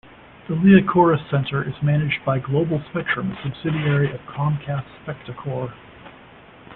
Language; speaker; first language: English; native; English